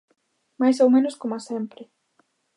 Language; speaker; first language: Galician; native; Galician